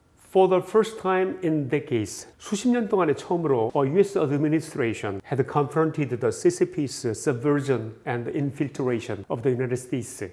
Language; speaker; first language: English; non-native, fluent; Korean